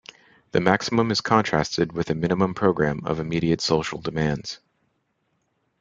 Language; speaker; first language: English; native; English